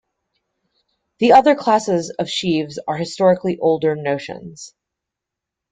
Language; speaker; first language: English; native; English